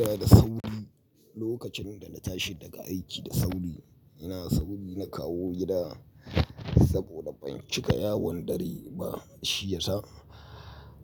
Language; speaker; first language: Hausa; native; Hausa